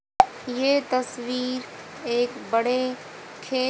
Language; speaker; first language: Hindi; native; Hindi